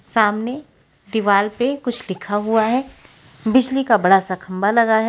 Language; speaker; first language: Hindi; native; Hindi